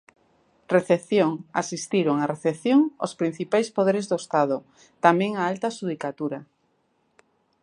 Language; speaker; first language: Galician; native; Galician